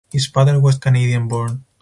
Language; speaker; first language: English; non-native, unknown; Spanish